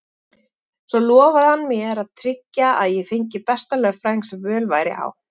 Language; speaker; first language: Icelandic; native; Icelandic